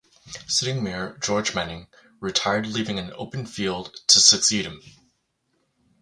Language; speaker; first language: English; native; English